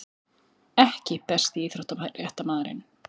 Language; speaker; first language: Icelandic; native; Icelandic